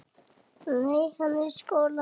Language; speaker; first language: Icelandic; native; Icelandic